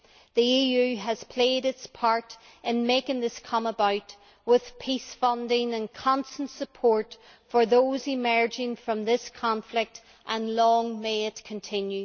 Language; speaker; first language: English; native; English